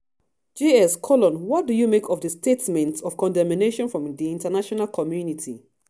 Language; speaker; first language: English; non-native, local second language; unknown